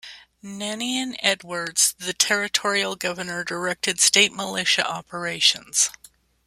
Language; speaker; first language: English; native; English